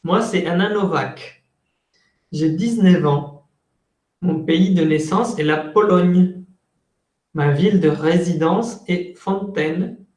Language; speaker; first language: French; non-native, fluent; Spanish